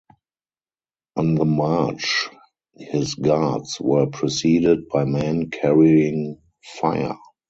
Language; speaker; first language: English; non-native, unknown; German